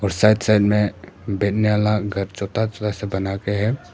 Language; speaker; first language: Hindi; non-native, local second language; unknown